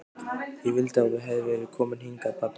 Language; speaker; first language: Icelandic; native; Icelandic